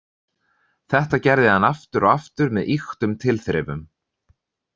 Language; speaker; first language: Icelandic; native; Icelandic